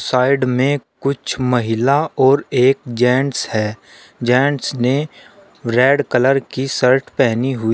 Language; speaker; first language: Hindi; native; Hindi